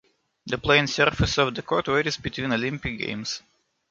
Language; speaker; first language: English; non-native, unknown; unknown